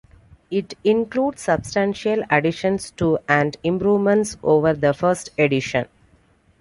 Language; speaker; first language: English; non-native, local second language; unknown